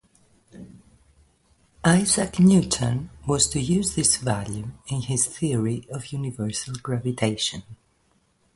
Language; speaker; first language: English; non-native, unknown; Greek